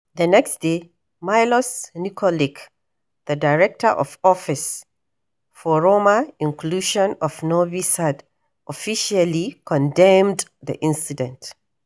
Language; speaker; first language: English; non-native, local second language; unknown